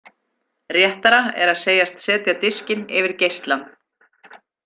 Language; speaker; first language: Icelandic; native; Icelandic